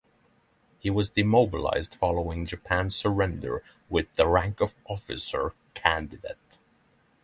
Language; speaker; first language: English; non-native, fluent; Norwegian